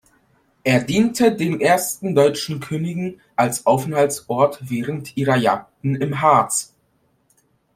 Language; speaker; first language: German; non-native, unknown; Polish